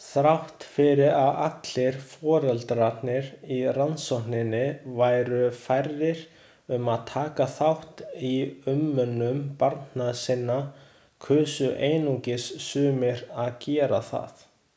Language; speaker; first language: Icelandic; non-native, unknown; Chinese